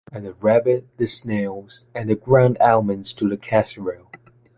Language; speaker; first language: English; non-native, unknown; Chinese